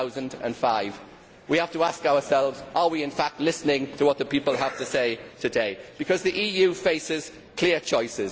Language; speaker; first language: English; native; English